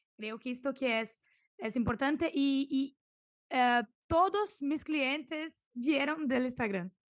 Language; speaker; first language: Spanish; non-native, related language; Portuguese